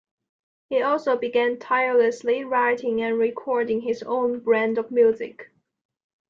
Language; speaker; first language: English; non-native, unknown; Chinese